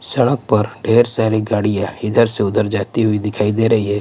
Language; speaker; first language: Hindi; non-native, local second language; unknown